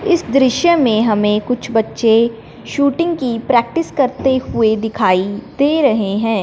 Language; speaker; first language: Hindi; non-native, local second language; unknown